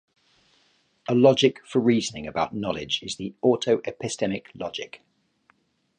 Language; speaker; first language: English; native; English